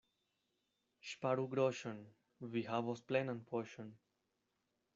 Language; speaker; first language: Esperanto; non-native, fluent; Spanish